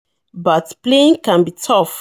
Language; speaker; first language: English; non-native, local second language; Yoruba